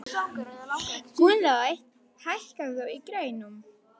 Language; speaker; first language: Icelandic; non-native, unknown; Polish